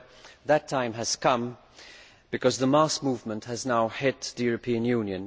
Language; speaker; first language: English; non-native, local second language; Maltese